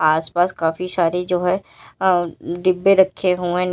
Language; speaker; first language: Hindi; native; Hindi